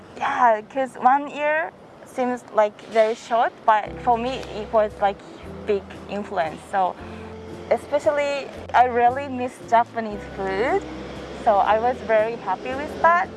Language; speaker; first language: English; non-native, fluent; Japanese